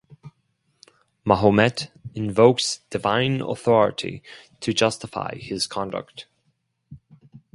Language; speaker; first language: English; non-native, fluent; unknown